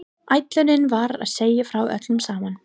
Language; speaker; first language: Icelandic; non-native, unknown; English